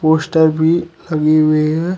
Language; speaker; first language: Hindi; native; Hindi